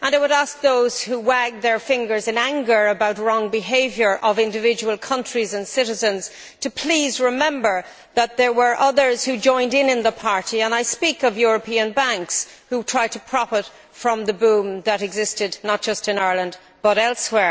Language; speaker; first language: English; native; English